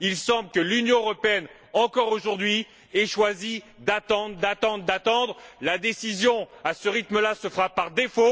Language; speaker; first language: French; native; French